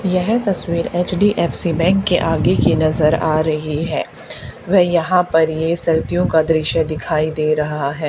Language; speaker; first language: Hindi; native; Hindi